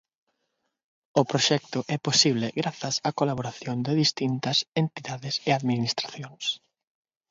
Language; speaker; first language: Galician; non-native, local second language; Spanish